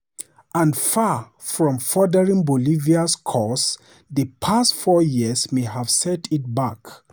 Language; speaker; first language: English; non-native, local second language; Hausa